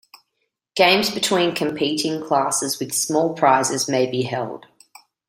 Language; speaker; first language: English; native; English